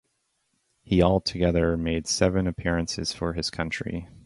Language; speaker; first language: English; native; English